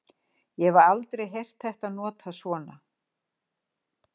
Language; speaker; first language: Icelandic; native; Icelandic